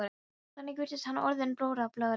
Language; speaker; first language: Icelandic; non-native, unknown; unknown